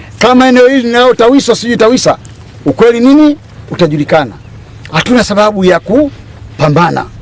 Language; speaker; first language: Swahili; native; Swahili